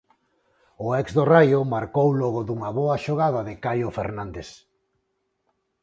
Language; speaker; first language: Galician; non-native, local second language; Spanish